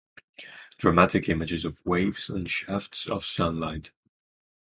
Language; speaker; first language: English; non-native, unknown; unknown